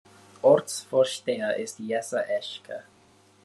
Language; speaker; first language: German; non-native, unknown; English